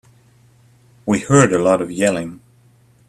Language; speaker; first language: English; native; English